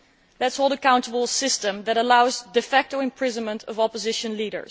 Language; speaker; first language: English; non-native, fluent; Dutch